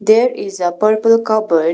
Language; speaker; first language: English; non-native, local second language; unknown